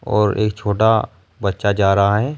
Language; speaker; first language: Hindi; native; Hindi